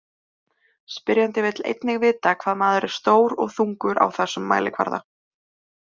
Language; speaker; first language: Icelandic; native; Icelandic